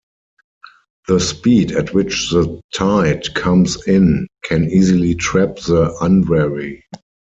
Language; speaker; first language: English; non-native, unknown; German